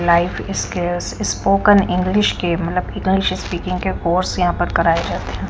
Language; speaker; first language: Hindi; non-native, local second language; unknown